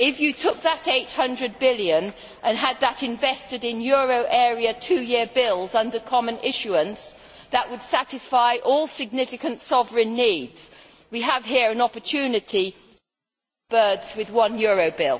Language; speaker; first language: English; native; English